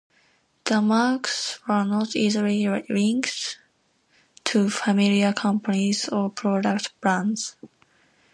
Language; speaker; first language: English; non-native, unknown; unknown